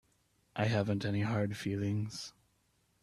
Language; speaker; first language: English; native; English